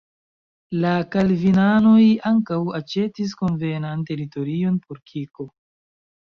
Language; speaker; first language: Esperanto; non-native, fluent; Chinese